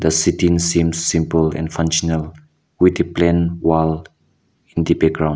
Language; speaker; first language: English; non-native, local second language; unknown